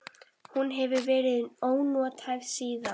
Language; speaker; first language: Icelandic; native; Icelandic